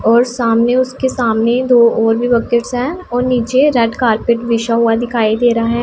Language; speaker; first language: Hindi; non-native, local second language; Punjabi